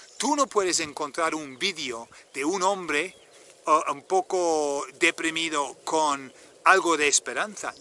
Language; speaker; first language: Spanish; non-native, fluent; English